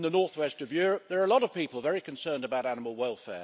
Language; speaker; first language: English; native; English